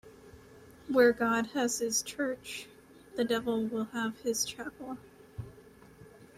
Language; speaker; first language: English; native; English